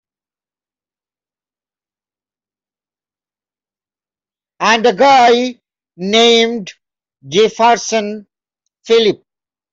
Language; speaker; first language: English; non-native, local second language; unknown